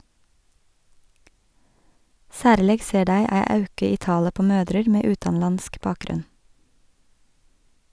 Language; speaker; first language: Norwegian; native; Norwegian